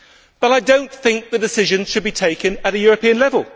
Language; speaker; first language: English; native; English